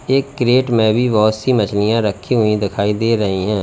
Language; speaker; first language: Hindi; native; Hindi